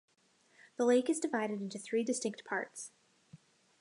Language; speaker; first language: English; native; English